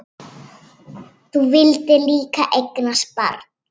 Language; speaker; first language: Icelandic; native; Icelandic